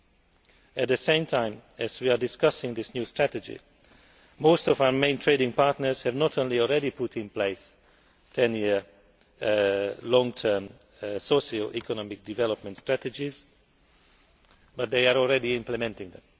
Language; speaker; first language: English; non-native, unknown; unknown